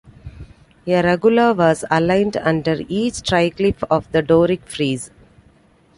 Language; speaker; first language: English; non-native, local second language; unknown